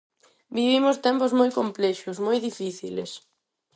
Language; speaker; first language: Galician; non-native, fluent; Spanish